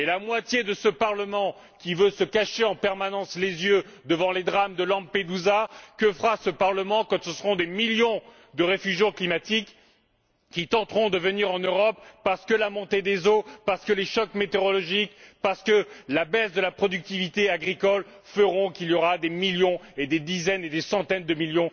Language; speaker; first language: French; native; French